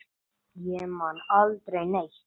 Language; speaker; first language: Icelandic; non-native, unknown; English